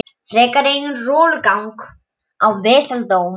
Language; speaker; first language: Icelandic; non-native, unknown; Polish